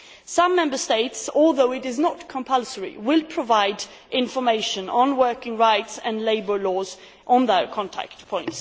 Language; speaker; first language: English; non-native, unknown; Swedish